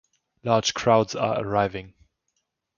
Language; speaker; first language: English; non-native, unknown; German